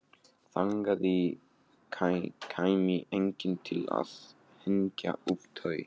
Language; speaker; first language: Icelandic; non-native, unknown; Polish